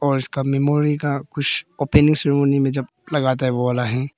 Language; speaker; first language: Hindi; early bilingual, other home language; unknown